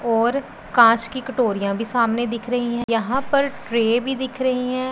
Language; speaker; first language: Hindi; non-native, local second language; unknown